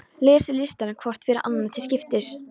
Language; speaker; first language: Icelandic; non-native, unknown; Polish